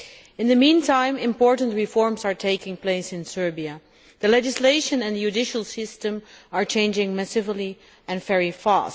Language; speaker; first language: English; non-native, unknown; Dutch